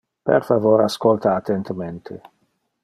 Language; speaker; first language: Interlingua; non-native, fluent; Dutch